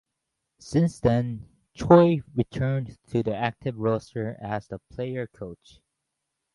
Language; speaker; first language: English; native; English